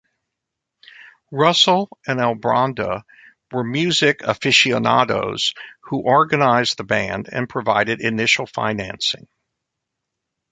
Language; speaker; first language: English; native; English